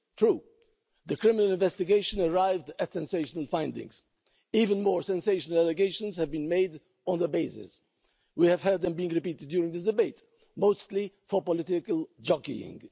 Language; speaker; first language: English; non-native, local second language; Maltese